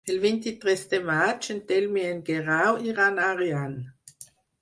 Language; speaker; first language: Catalan; non-native, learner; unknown